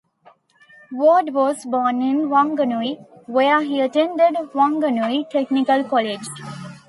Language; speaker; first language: English; non-native, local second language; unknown